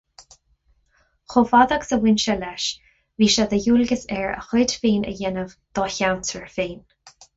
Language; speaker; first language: Irish; non-native, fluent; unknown